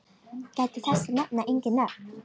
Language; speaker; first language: Icelandic; non-native, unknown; Romanian